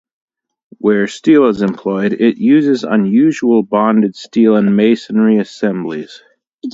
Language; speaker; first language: English; native; English